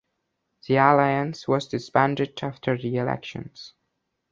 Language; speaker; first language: English; non-native, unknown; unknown